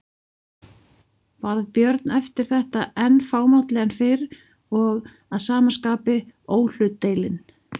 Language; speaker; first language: Icelandic; native; Icelandic